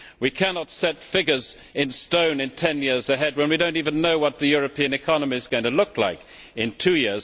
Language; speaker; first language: English; native; English